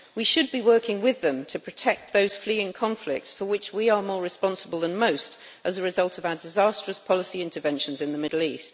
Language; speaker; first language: English; native; English